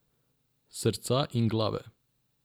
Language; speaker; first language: Slovenian; non-native, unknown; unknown